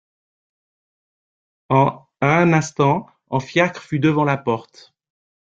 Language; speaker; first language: French; native; French